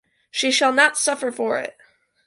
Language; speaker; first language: English; native; English